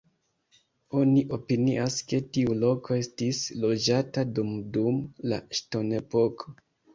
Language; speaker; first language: Esperanto; non-native, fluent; Kinyarwanda